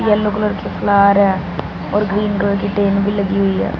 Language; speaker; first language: Hindi; non-native, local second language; Punjabi